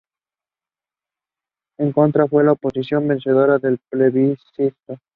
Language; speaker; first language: English; non-native, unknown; Spanish